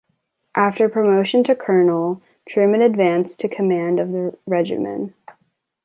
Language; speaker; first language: English; native; English